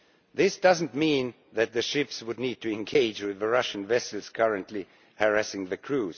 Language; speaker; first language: English; non-native, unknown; Estonian